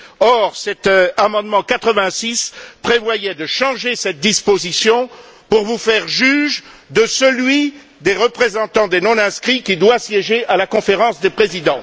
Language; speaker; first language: French; native; French